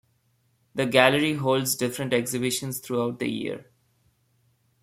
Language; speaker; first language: English; non-native, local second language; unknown